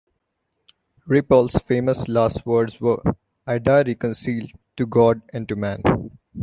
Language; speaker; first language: English; non-native, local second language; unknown